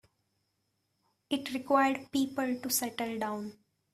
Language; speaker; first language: English; non-native, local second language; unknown